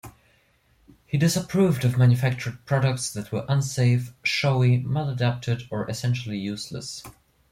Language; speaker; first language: English; non-native, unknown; German